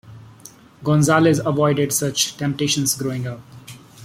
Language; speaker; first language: English; non-native, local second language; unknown